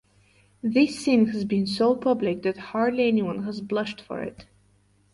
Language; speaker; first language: English; non-native, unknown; Bulgarian